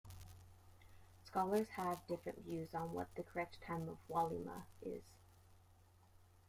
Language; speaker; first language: English; native; English